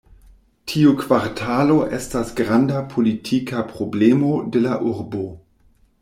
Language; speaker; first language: Esperanto; non-native, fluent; German